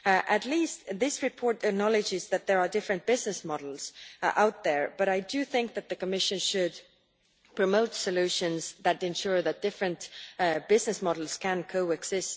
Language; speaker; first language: English; non-native, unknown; Estonian